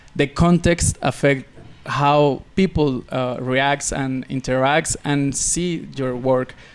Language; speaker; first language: English; non-native, fluent; Spanish